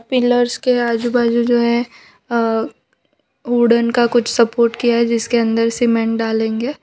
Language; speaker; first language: Hindi; non-native, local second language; Gujarati